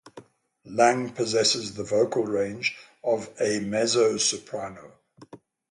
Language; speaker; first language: English; native; English